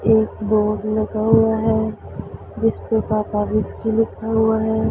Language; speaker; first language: Hindi; non-native, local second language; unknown